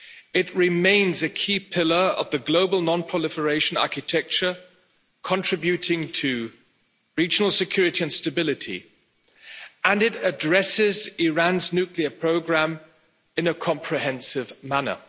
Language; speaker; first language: English; non-native, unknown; German